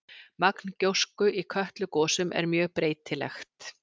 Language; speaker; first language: Icelandic; native; Icelandic